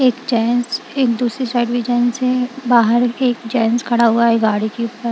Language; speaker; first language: Hindi; non-native, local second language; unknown